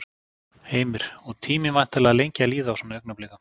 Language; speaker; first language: Icelandic; native; Icelandic